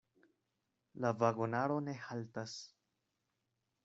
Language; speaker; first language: Esperanto; non-native, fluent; Spanish